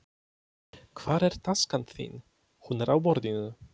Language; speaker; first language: Icelandic; non-native, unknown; Polish